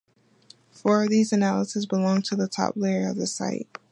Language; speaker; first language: English; native; English